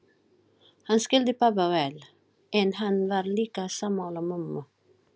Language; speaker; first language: Icelandic; non-native, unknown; Filipino